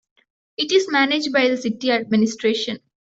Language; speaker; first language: English; non-native, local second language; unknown